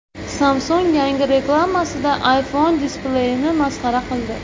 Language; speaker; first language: Uzbek; native; Uzbek